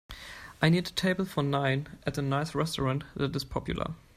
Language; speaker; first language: English; non-native, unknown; German